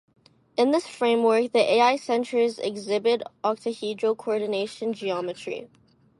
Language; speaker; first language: English; non-native, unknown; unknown